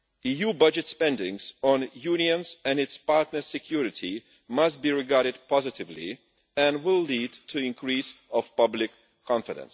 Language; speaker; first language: English; non-native, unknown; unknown